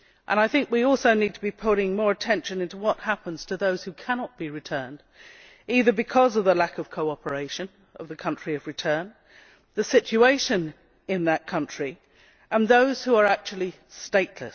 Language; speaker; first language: English; native; English